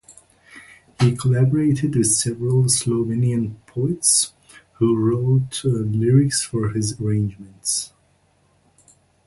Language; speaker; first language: English; native; English